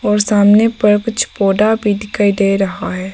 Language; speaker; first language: Hindi; non-native, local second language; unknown